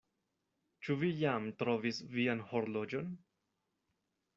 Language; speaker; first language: Esperanto; non-native, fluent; Spanish